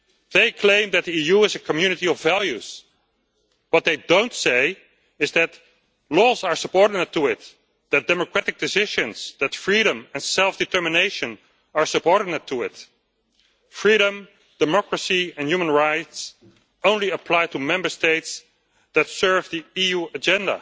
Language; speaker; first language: English; non-native, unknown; Dutch